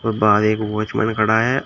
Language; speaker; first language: Hindi; native; Hindi